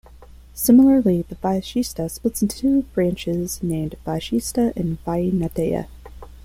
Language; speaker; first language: English; non-native, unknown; Spanish